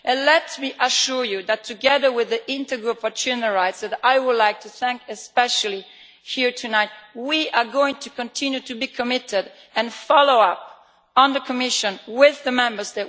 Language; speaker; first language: English; non-native, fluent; Italian